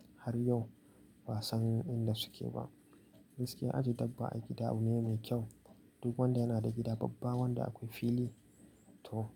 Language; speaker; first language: Hausa; native; Hausa